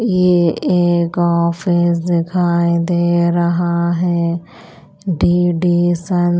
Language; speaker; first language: Hindi; non-native, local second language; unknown